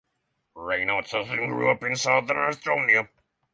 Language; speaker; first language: English; non-native, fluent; Norwegian